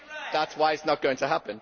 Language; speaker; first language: English; native; English